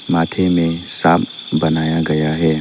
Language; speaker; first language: Hindi; non-native, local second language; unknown